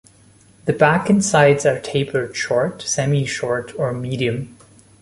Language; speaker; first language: English; non-native, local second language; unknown